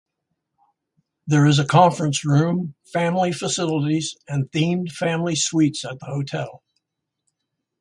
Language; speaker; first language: English; native; English